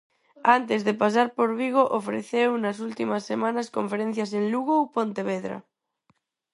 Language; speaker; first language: Galician; non-native, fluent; Spanish